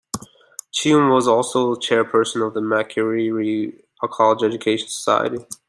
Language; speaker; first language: English; native; English